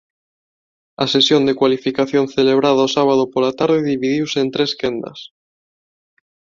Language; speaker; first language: Galician; non-native, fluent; Spanish